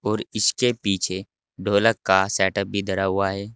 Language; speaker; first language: Hindi; native; Hindi